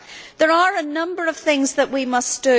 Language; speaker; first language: English; native; English